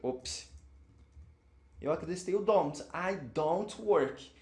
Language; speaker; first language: English; non-native, fluent; Portuguese